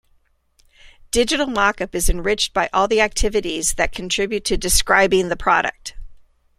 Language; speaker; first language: English; native; English